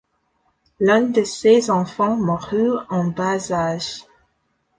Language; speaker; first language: French; non-native, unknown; English